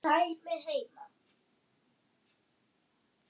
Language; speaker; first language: Icelandic; non-native, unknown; German